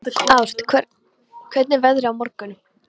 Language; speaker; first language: Icelandic; non-native, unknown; Polish